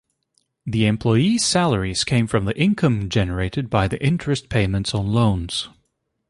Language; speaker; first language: English; native; English